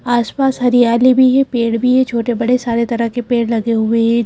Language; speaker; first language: Hindi; native; Hindi